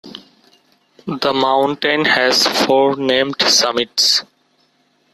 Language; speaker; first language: English; non-native, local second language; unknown